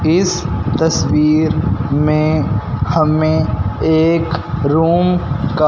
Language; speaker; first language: Hindi; non-native, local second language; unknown